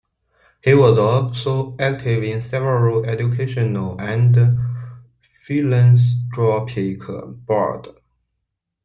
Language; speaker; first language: English; non-native, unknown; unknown